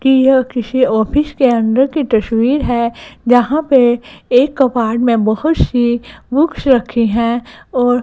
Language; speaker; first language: Hindi; non-native, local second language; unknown